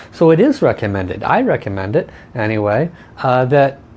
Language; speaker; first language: English; native; English